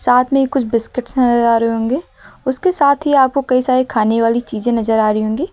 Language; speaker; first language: Hindi; native; Hindi